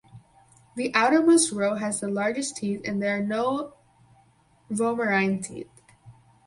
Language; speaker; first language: English; native; English